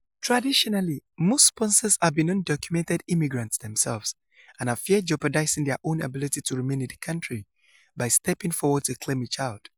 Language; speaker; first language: English; non-native, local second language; Yoruba